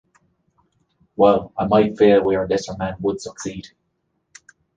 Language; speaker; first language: English; native; English